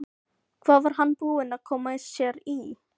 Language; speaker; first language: Icelandic; non-native, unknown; Filipino